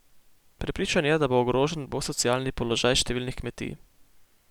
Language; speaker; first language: Slovenian; native; Slovenian